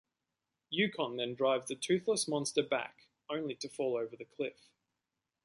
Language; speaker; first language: English; native; English